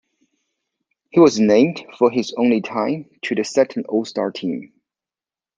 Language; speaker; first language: English; non-native, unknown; Chinese